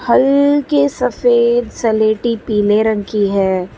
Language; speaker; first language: Hindi; non-native, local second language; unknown